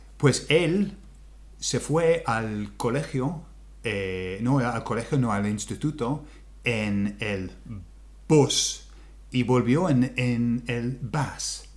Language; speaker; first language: Spanish; non-native, fluent; English